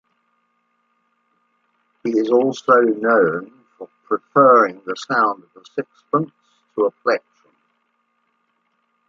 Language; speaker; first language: English; native; English